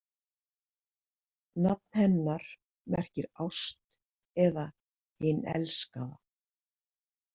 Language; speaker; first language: Icelandic; native; Icelandic